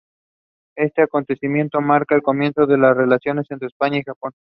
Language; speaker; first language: English; non-native, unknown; Spanish